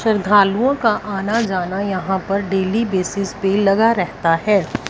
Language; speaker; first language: Hindi; non-native, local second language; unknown